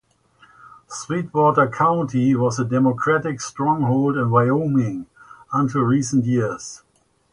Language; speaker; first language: English; native; English